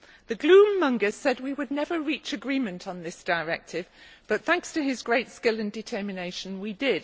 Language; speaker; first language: English; native; English